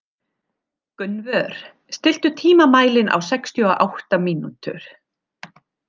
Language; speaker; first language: Icelandic; non-native, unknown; German